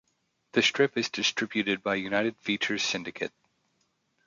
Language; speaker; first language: English; native; English